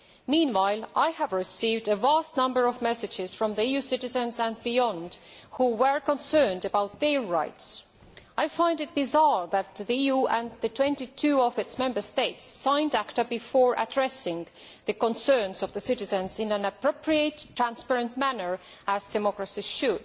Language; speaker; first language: English; non-native, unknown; Estonian